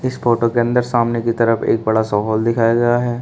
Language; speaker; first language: Hindi; native; Hindi